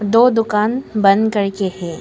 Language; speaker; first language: Hindi; non-native, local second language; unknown